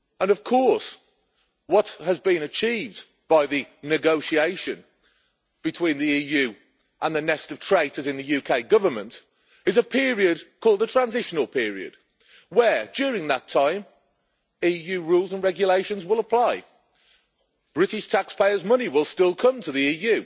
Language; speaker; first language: English; native; English